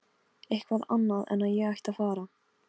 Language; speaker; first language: Icelandic; non-native, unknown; Polish